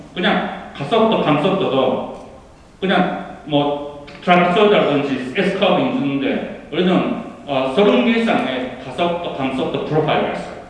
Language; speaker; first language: Korean; early bilingual, heritage; Korean